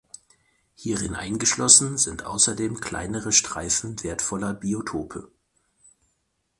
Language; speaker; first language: German; native; German